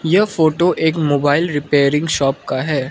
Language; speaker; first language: Hindi; non-native, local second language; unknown